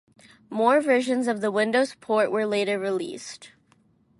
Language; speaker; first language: English; non-native, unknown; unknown